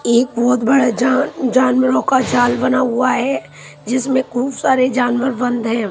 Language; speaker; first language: Hindi; non-native, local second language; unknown